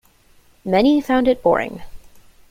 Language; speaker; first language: English; native; English